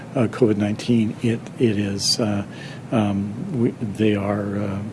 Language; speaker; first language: English; native; English